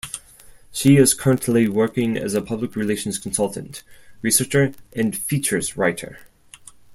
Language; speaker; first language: English; non-native, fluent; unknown